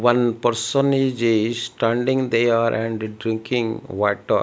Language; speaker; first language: English; non-native, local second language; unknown